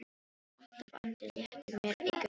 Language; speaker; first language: Icelandic; non-native, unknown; Filipino